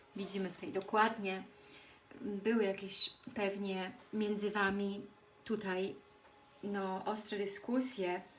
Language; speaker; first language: Polish; early bilingual, heritage; Polish